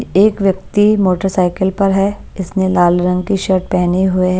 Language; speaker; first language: Hindi; non-native, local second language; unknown